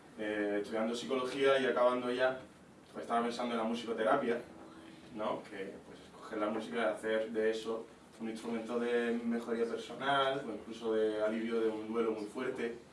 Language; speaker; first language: Spanish; non-native, fluent; Italian